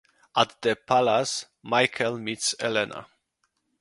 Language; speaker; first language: English; non-native, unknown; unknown